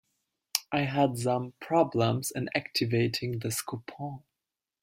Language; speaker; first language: English; non-native, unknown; German